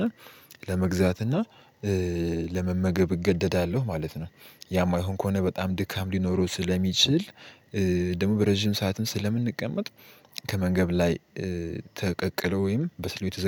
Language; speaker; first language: Amharic; native; Amharic